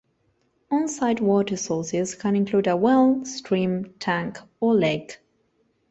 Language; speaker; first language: English; non-native, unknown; Spanish